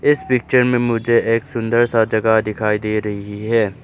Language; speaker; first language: Hindi; non-native, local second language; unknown